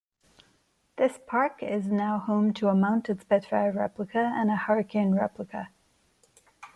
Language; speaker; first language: English; non-native, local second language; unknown